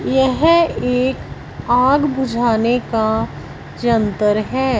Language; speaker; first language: Hindi; non-native, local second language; Punjabi